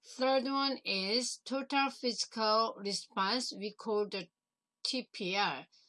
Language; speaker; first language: English; non-native, fluent; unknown